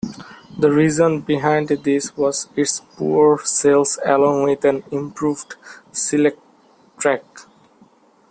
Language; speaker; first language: English; non-native, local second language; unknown